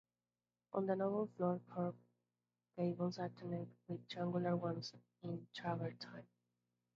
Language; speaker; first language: English; non-native, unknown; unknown